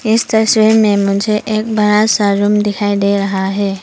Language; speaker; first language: Hindi; non-native, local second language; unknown